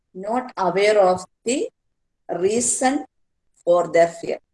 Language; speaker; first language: English; non-native, local second language; Malayalam